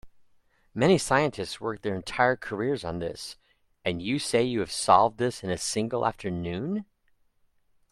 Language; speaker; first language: English; native; English